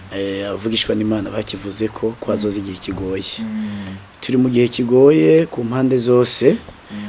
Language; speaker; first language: Kinyarwanda; non-native, related language; Rundi